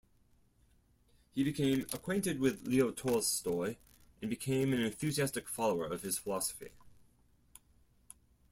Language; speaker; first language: English; non-native, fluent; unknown